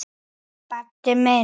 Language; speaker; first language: Icelandic; native; Icelandic